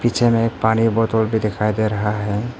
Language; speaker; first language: Hindi; non-native, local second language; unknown